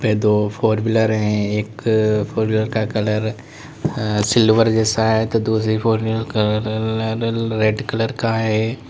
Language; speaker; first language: Hindi; native; Hindi